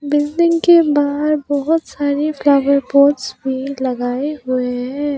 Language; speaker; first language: Hindi; non-native, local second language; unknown